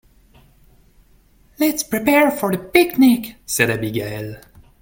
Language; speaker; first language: English; native; English